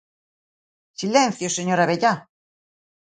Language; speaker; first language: Galician; native; Galician